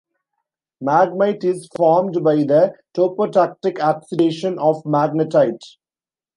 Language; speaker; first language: English; non-native, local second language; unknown